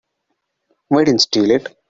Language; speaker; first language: English; non-native, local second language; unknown